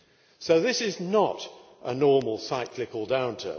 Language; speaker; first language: English; native; English